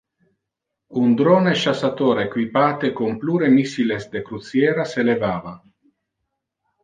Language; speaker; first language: Interlingua; non-native, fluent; Italian